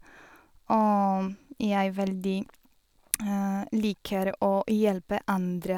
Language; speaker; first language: Norwegian; non-native, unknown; Polish